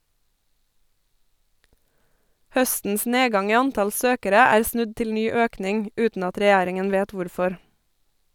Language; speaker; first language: Norwegian; native; Norwegian